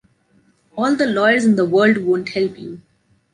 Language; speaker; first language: English; non-native, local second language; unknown